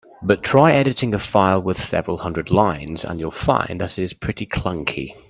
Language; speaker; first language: English; native; English